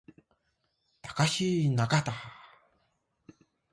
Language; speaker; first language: Spanish; non-native, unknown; Portuguese